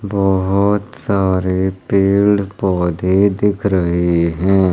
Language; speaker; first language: Hindi; native; Hindi